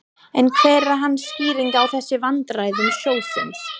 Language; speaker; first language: Icelandic; non-native, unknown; English